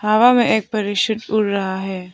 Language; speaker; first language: Hindi; non-native, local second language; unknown